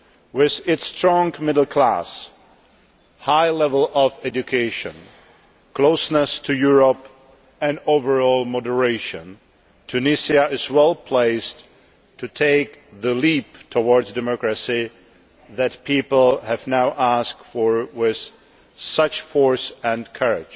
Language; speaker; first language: English; non-native, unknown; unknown